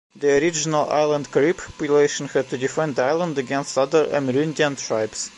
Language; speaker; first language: English; non-native, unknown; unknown